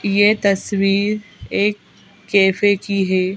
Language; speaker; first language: Hindi; native; Hindi